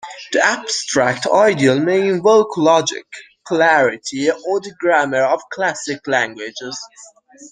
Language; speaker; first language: English; non-native, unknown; Persian